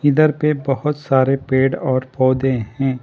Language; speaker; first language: Hindi; non-native, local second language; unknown